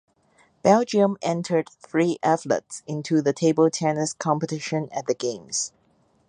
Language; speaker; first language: English; non-native, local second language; Cantonese